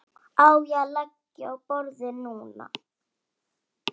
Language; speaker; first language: Icelandic; native; Icelandic